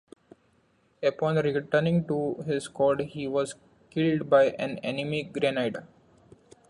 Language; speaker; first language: English; non-native, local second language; Marathi